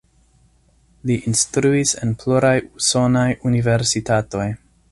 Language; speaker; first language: Esperanto; non-native, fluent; English